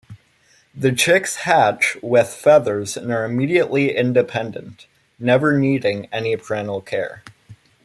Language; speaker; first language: English; native; English